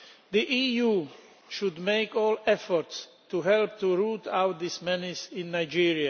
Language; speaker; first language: English; non-native, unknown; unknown